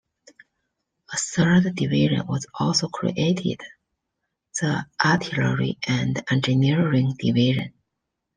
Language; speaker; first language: English; non-native, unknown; Chinese